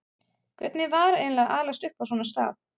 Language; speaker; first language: Icelandic; non-native, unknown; German